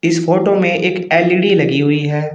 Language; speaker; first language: Hindi; native; Hindi